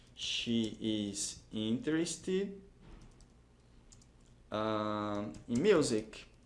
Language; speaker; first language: English; non-native, fluent; Portuguese